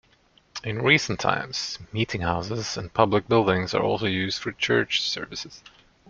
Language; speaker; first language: English; non-native, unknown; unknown